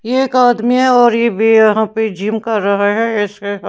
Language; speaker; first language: Hindi; non-native, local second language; Punjabi